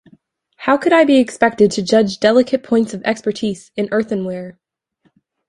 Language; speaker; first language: English; native; English